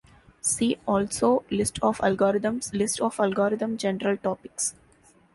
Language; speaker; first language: English; non-native, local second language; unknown